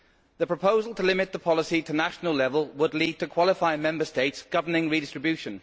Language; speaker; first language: English; native; English